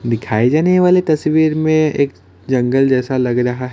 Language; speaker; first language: Hindi; non-native, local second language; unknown